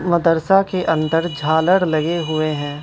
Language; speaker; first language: Hindi; non-native, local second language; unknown